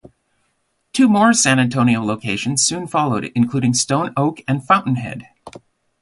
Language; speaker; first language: English; native; English